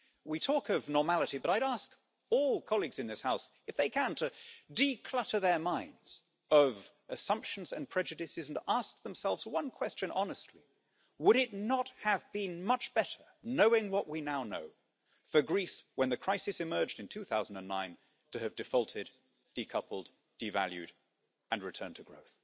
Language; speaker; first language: English; native; English